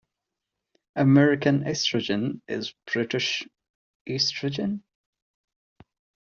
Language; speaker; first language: English; non-native, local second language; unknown